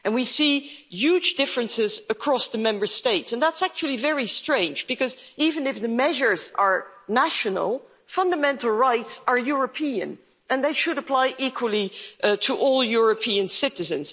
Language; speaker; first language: English; non-native, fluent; Dutch